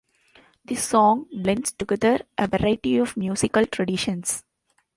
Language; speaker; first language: English; non-native, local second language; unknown